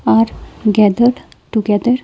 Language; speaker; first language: English; non-native, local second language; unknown